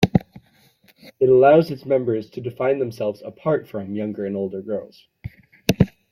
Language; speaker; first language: English; native; English